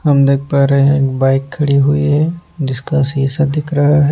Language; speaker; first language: Hindi; non-native, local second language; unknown